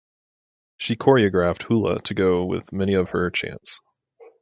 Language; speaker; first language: English; native; English